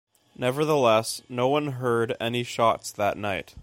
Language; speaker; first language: English; native; English